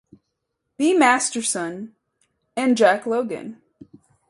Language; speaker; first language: English; native; English